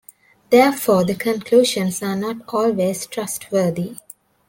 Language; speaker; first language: English; non-native, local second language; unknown